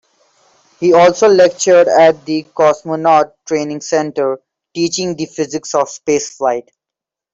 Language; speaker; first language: English; non-native, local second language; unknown